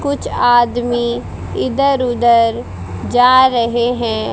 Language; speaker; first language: Hindi; native; Hindi